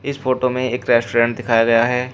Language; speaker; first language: Hindi; native; Hindi